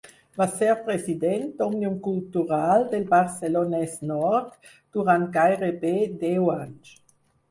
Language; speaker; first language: Catalan; non-native, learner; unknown